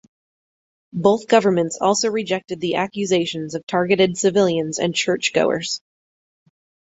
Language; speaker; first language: English; native; English